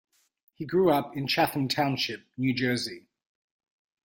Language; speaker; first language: English; native; English